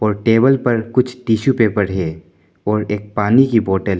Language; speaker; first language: Hindi; non-native, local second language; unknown